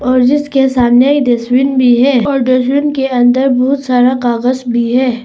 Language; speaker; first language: Hindi; early bilingual, other home language; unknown